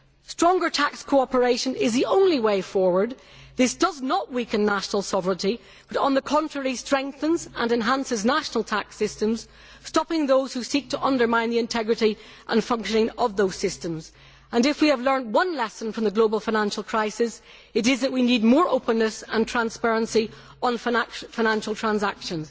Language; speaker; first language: English; native; English